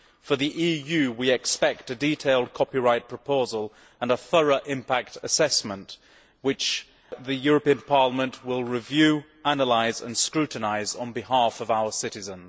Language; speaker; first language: English; native; English